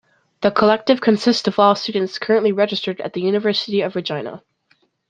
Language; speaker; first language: English; native; English